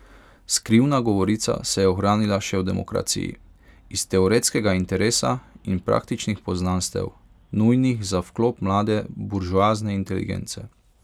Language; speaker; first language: Slovenian; non-native, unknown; Hungarian